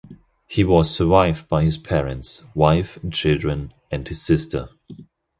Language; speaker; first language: English; non-native, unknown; German